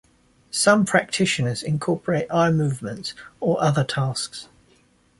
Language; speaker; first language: English; native; English